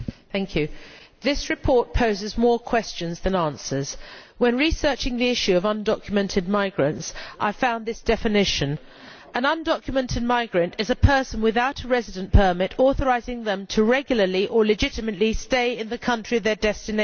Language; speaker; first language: English; native; English